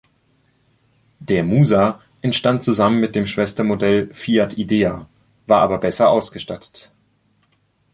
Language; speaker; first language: German; native; German